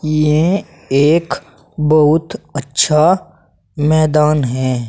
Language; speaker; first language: Hindi; native; Hindi